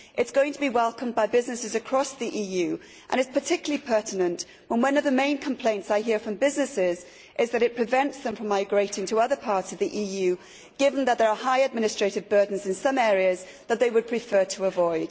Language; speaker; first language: English; native; English